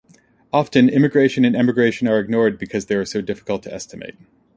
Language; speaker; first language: English; native; English